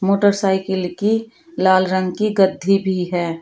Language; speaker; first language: Hindi; native; Hindi